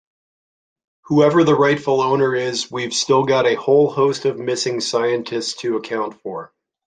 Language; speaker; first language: English; native; English